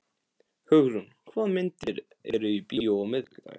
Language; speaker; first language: Icelandic; non-native, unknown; Polish